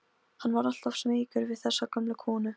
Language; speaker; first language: Icelandic; non-native, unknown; Polish